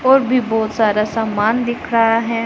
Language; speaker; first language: Hindi; non-native, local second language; Punjabi